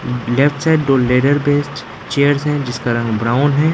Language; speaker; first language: Hindi; non-native, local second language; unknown